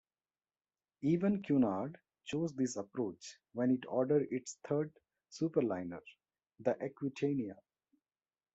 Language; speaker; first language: English; non-native, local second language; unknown